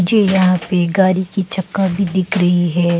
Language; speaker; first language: Hindi; non-native, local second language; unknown